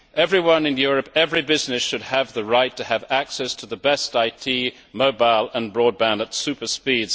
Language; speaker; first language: English; native; English